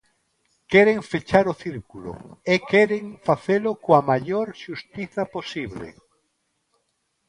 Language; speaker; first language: Galician; non-native, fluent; Spanish